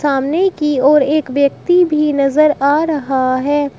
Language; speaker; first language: Hindi; native; Hindi